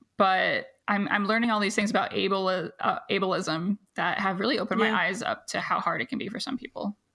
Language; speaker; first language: English; native; English